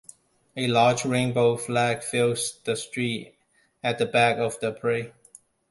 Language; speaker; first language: English; non-native, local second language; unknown